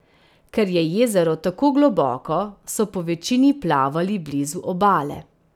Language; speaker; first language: Slovenian; native; Slovenian